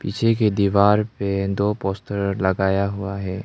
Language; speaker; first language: Hindi; non-native, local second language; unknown